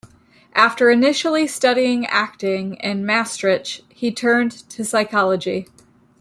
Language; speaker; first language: English; native; English